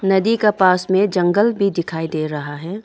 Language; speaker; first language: Hindi; non-native, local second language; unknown